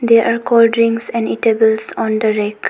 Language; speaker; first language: English; non-native, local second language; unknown